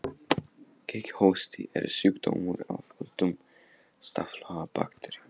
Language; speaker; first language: Icelandic; non-native, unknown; Polish